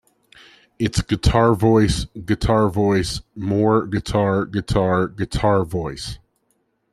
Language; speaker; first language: English; native; English